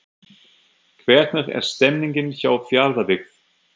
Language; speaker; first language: Icelandic; non-native, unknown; German